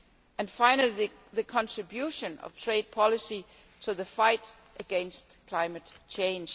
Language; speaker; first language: English; non-native, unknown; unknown